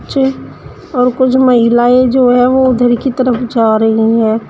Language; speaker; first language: Hindi; native; Hindi